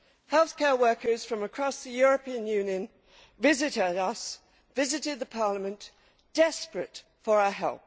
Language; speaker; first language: English; native; English